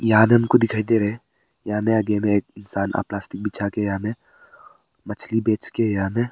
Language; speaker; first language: Hindi; early bilingual, other home language; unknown